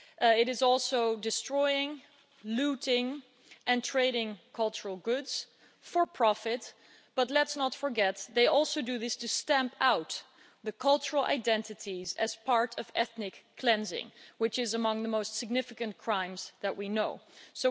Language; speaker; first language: English; non-native, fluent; Dutch